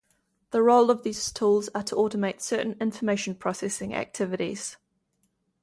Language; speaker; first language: English; native; English